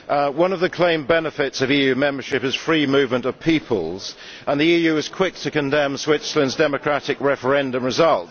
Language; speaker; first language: English; native; English